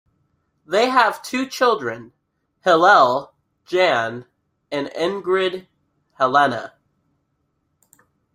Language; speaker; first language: English; native; English